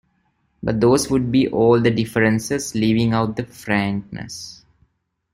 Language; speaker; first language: English; non-native, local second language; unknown